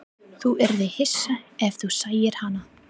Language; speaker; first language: Icelandic; non-native, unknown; English